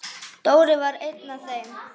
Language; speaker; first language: Icelandic; native; Icelandic